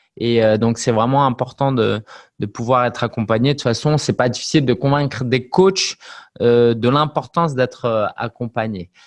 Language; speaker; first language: French; native; French